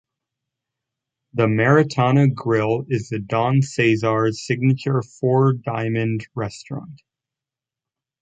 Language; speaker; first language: English; native; English